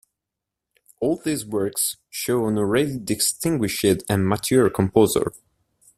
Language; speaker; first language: English; non-native, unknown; Italian